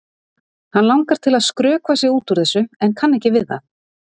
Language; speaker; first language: Icelandic; native; Icelandic